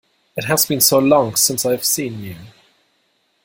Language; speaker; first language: English; non-native, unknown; German